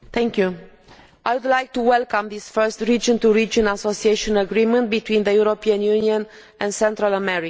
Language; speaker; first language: English; non-native, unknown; Romanian